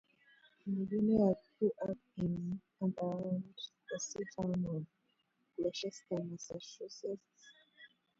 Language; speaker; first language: English; native; English